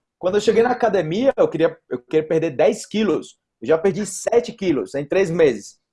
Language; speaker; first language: Portuguese; native; Portuguese